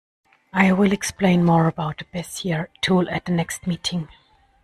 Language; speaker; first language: English; non-native, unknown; German